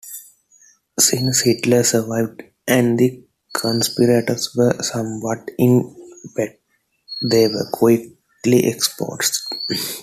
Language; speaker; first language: English; non-native, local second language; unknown